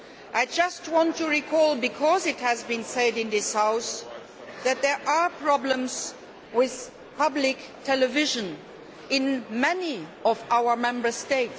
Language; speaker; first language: English; non-native, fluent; Luxembourgish